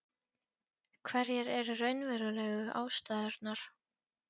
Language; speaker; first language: Icelandic; non-native, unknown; Polish